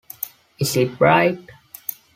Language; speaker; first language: English; non-native, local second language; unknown